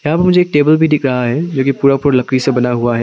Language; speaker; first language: Hindi; non-native, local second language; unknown